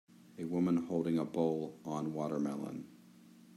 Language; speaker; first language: English; native; English